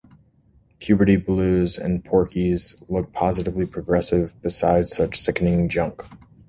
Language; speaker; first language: English; native; English